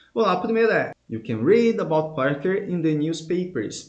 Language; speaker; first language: English; non-native, fluent; Portuguese